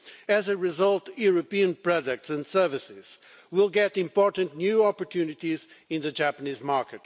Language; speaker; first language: English; non-native, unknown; Portuguese